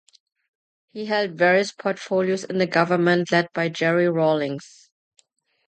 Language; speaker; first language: English; non-native, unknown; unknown